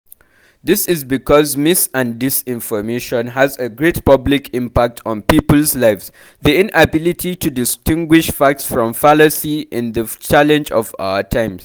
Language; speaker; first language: English; non-native, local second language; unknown